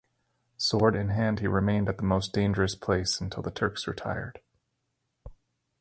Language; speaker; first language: English; native; English